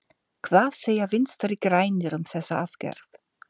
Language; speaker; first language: Icelandic; non-native, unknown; German